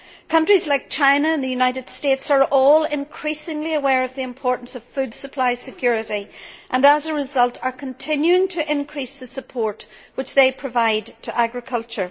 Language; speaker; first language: English; native; English